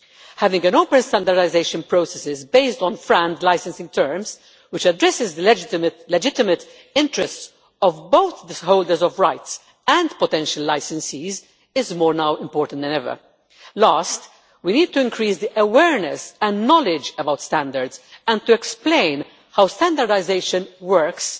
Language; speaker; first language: English; non-native, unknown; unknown